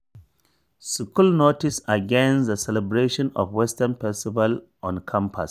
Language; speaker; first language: English; non-native, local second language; Hausa